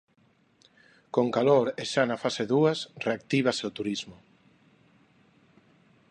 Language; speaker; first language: Galician; non-native, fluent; Spanish